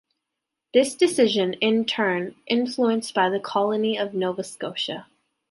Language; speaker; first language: English; native; English